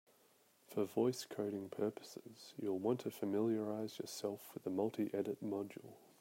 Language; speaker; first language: English; native; English